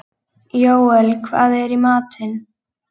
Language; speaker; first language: Icelandic; native; Icelandic